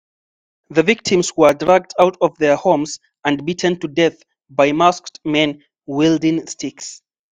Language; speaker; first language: English; non-native, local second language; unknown